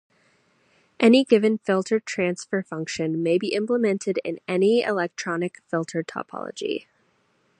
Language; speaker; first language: English; native; English